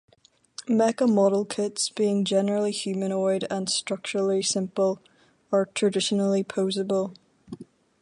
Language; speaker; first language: English; native; English